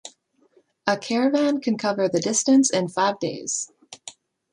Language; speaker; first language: English; native; English